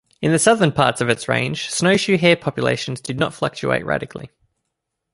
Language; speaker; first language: English; native; English